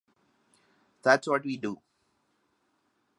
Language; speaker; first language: English; non-native, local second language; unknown